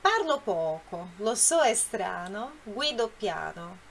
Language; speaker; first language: Italian; non-native, fluent; Portuguese